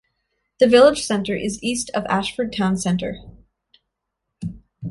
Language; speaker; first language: English; native; English